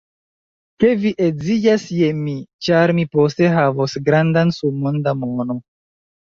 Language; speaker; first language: Esperanto; non-native, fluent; Chinese